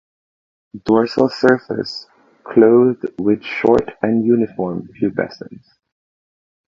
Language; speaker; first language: English; non-native, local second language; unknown